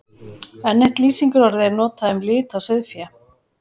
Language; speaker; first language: Icelandic; native; Icelandic